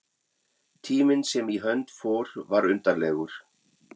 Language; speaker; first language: Icelandic; non-native, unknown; German